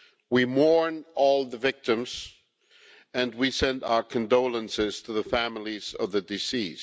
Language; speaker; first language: English; non-native, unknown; German